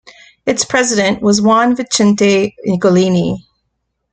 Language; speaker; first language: English; native; English